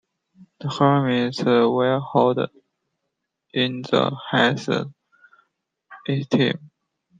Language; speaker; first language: English; non-native, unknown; Chinese